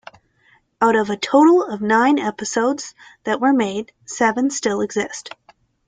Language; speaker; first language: English; native; English